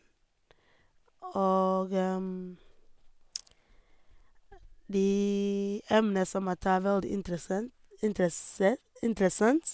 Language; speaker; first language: Norwegian; non-native, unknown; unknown